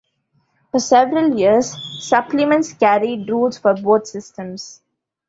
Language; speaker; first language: English; non-native, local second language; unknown